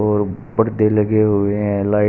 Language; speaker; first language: Hindi; native; Hindi